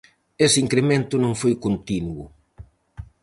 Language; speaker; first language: Galician; native; Galician